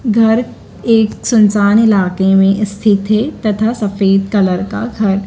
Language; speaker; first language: Hindi; native; Hindi